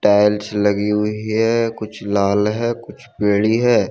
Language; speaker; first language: Hindi; native; Hindi